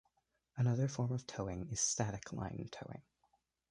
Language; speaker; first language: English; native; English